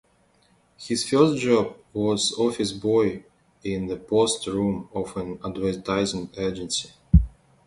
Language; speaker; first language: English; non-native, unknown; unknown